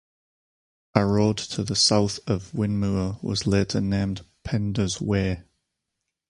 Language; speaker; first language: English; native; English